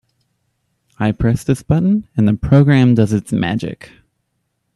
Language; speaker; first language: English; native; English